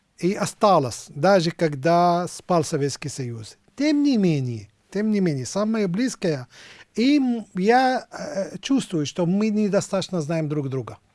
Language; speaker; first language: Russian; non-native, fluent; Arabic